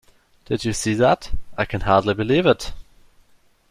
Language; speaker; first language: English; non-native, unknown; German